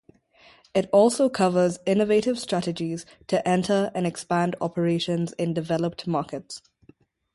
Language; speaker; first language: English; non-native, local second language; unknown